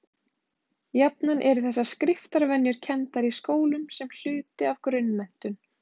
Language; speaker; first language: Icelandic; native; Icelandic